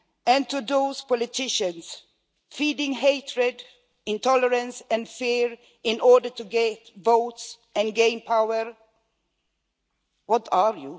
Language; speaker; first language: English; non-native, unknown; Swedish